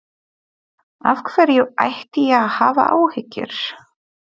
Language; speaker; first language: Icelandic; non-native, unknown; Polish